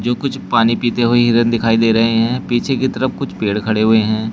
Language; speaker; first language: Hindi; native; Hindi